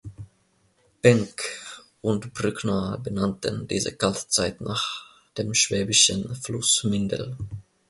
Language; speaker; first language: German; non-native, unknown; Finnish